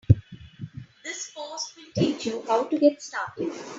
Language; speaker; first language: English; non-native, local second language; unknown